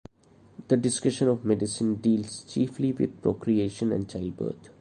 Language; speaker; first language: English; non-native, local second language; Malayalam